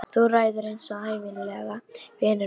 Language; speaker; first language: Icelandic; non-native, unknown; Polish